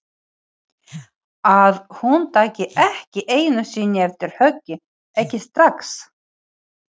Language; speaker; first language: Icelandic; non-native, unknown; Ukrainian